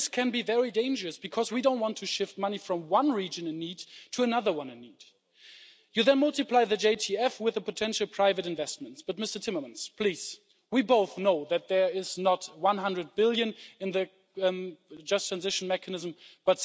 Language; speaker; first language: English; non-native, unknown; German